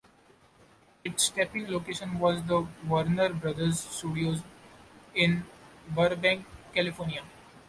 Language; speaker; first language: English; non-native, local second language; Marathi